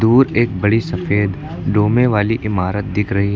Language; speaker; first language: Hindi; native; Hindi